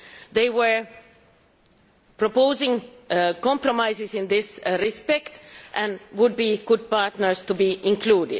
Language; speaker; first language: English; non-native, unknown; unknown